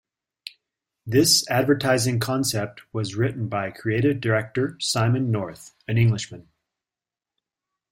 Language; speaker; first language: English; native; English